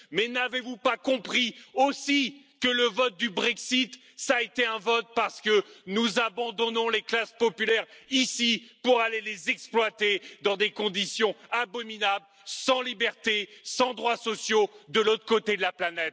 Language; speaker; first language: French; native; French